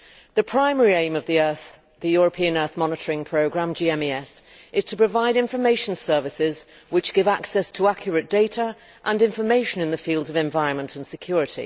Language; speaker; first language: English; native; English